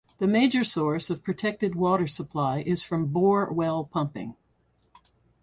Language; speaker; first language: English; native; English